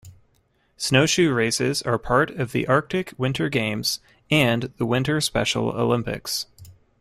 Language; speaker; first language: English; native; English